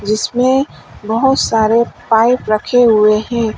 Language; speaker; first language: Hindi; native; Hindi